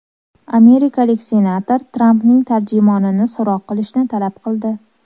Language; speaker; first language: Uzbek; native; Uzbek